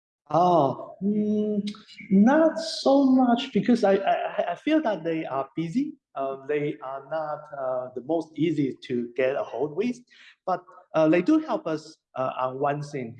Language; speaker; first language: English; non-native, fluent; Chinese